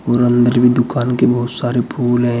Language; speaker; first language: Hindi; native; Hindi